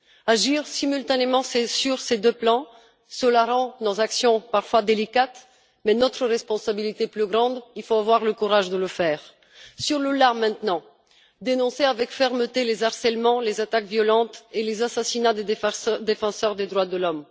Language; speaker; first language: French; non-native, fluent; Bulgarian